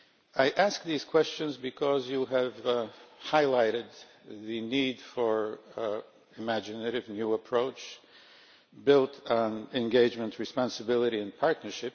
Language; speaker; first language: English; non-native, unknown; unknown